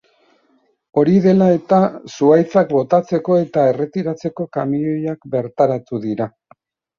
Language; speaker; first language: Basque; native; Basque